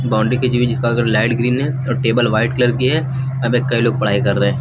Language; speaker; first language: Hindi; native; Hindi